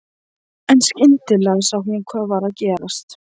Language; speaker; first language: Icelandic; non-native, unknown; Polish